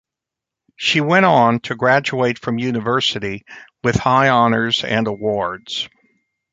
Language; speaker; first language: English; native; English